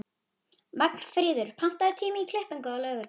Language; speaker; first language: Icelandic; native; Icelandic